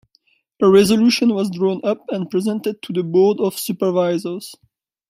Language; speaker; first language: English; non-native, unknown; French